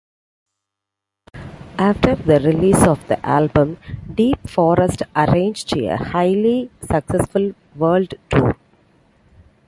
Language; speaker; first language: English; non-native, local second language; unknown